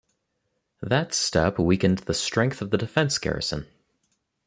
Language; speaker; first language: English; native; English